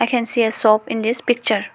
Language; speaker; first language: English; non-native, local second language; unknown